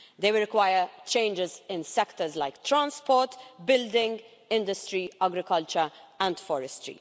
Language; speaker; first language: English; non-native, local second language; Maltese